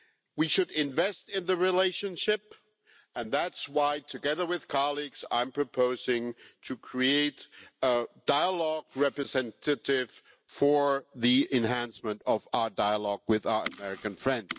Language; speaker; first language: English; non-native, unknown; German